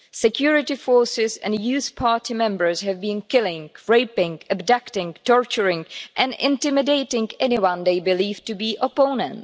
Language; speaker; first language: English; non-native, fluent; Czech